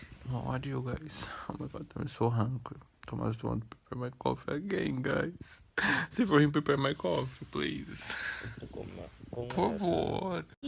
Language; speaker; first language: English; non-native, learner; Spanish